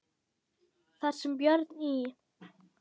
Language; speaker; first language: Icelandic; non-native, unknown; German